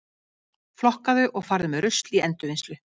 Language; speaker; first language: Icelandic; native; Icelandic